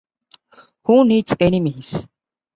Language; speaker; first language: English; non-native, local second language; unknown